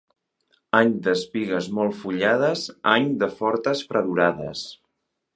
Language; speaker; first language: Catalan; non-native, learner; Spanish